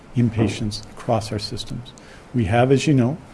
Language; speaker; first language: English; native; English